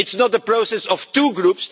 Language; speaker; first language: English; non-native, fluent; Dutch